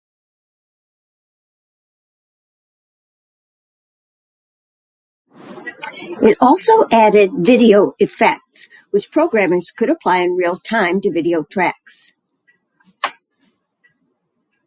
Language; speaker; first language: English; native; English